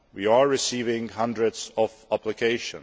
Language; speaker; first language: English; non-native, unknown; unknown